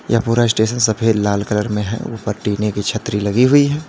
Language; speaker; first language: Hindi; native; Hindi